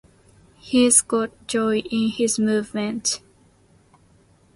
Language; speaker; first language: English; non-native, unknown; Japanese